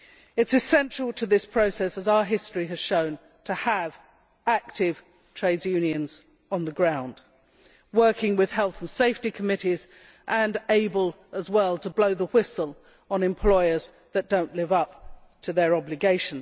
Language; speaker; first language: English; native; English